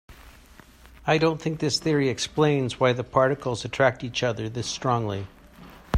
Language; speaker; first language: English; native; English